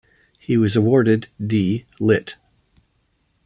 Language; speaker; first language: English; native; English